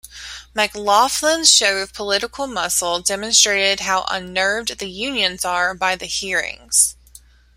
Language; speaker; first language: English; native; English